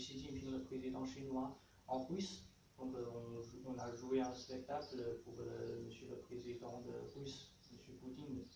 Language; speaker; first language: French; non-native, learner; Chinese